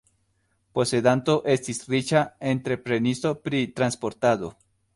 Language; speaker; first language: Esperanto; non-native, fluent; Spanish